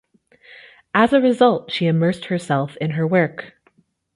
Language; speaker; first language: English; native; English